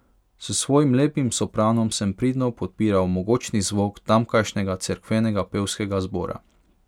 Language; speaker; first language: Slovenian; non-native, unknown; Hungarian